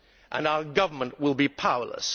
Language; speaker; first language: English; native; English